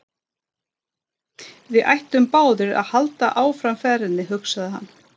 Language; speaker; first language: Icelandic; non-native, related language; Swedish